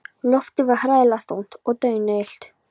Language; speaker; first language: Icelandic; non-native, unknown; Polish